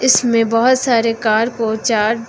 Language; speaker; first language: Hindi; native; Hindi